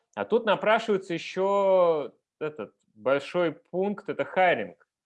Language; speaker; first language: Russian; native; Russian